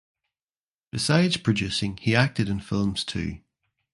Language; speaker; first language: English; native; English